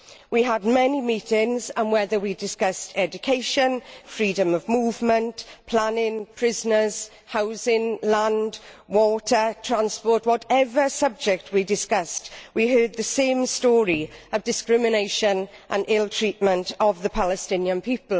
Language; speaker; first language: English; native; English